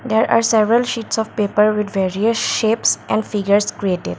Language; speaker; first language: English; non-native, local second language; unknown